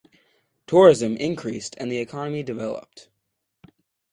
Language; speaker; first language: English; native; English